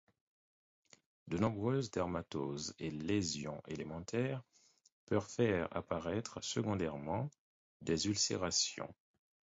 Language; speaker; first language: French; non-native, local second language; Haitian Creole